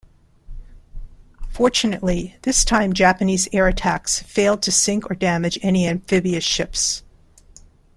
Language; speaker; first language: English; non-native, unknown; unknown